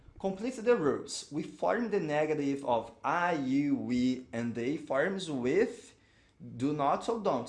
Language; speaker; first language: English; non-native, fluent; Portuguese